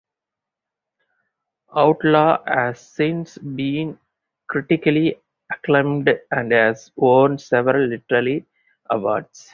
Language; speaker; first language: English; non-native, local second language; Tamil